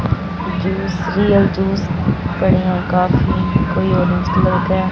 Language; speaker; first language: Hindi; non-native, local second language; Punjabi